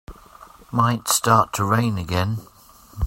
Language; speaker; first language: English; native; English